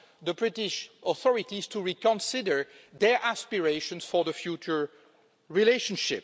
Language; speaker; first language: English; non-native, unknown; French